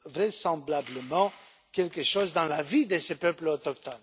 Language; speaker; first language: French; non-native, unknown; Romanian